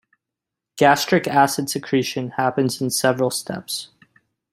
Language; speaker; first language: English; native; English